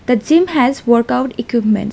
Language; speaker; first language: English; non-native, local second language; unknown